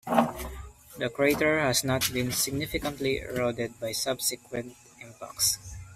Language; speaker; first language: English; non-native, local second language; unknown